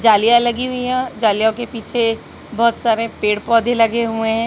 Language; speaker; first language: Hindi; native; Hindi